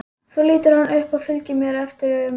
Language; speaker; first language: Icelandic; native; Icelandic